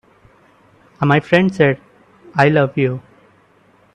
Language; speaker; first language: English; non-native, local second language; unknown